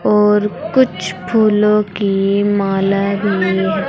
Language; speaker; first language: Hindi; native; Hindi